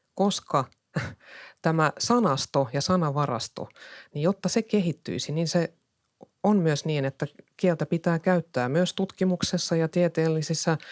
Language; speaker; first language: Finnish; non-native, local second language; Swedish